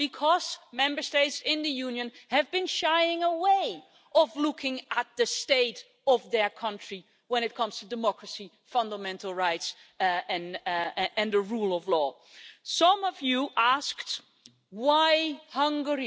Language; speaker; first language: English; non-native, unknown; Dutch